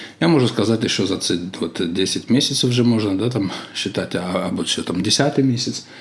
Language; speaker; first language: Ukrainian; non-native, local second language; Russian